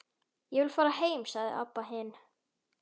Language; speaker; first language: Icelandic; native; Icelandic